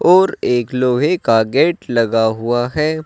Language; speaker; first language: Hindi; native; Hindi